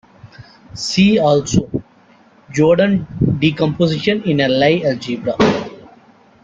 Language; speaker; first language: English; native; English